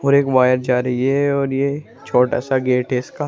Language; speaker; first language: Hindi; native; Hindi